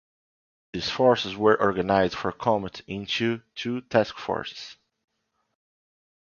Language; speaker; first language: English; non-native, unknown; Portuguese